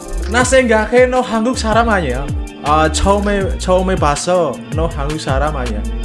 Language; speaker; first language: Korean; non-native, fluent; Indonesian